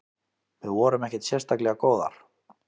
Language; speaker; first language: Icelandic; native; Icelandic